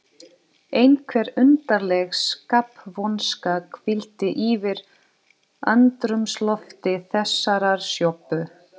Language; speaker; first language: Icelandic; non-native, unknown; Portuguese